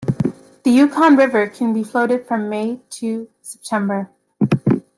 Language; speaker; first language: English; native; English